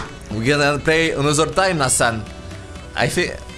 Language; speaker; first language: English; non-native, learner; French